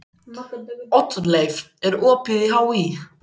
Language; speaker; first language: Icelandic; native; Icelandic